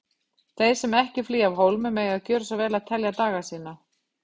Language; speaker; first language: Icelandic; native; Icelandic